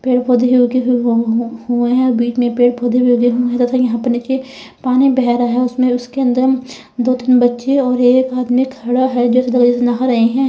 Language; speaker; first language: Hindi; native; Hindi